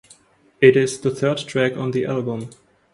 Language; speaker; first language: English; non-native, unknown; German